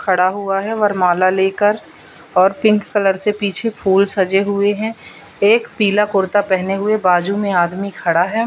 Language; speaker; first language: Hindi; native; Hindi